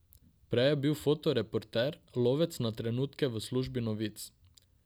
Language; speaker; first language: Slovenian; non-native, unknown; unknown